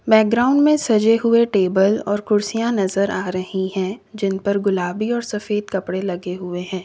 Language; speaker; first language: Hindi; native; Hindi